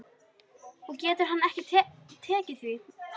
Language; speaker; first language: Icelandic; native; Icelandic